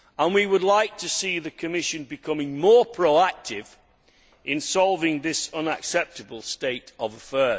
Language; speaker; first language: English; native; English